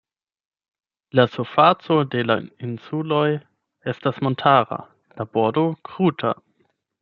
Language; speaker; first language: Esperanto; non-native, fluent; German